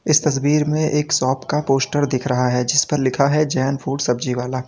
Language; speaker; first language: Hindi; native; Hindi